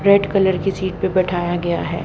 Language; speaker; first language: Hindi; native; Hindi